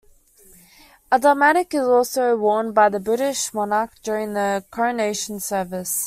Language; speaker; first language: English; native; English